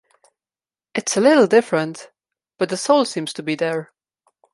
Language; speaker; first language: English; non-native, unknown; Slovenian